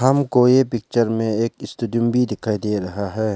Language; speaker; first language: Hindi; non-native, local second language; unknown